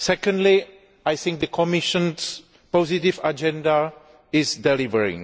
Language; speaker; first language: English; non-native, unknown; Greek